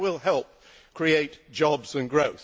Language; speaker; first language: English; native; English